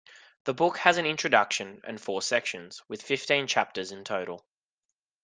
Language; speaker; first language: English; native; English